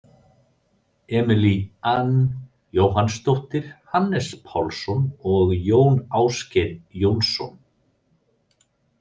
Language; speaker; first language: Icelandic; native; Icelandic